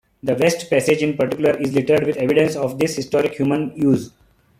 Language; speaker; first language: English; non-native, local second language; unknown